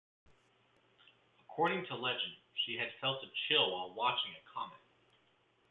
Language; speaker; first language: English; native; English